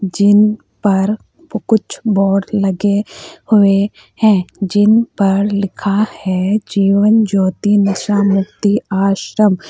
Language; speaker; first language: Hindi; native; Hindi